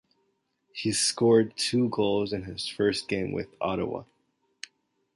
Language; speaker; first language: English; native; English